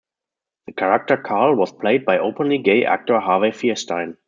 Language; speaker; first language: English; non-native, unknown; German